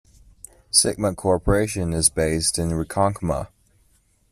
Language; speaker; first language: English; non-native, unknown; Chinese